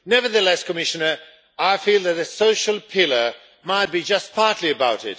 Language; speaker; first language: English; non-native, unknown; Swedish